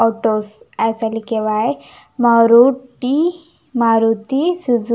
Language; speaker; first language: Hindi; non-native, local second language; Punjabi